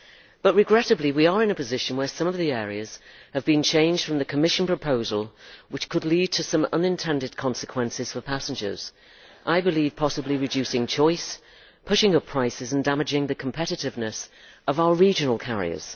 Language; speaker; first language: English; native; English